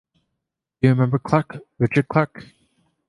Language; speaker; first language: English; native; English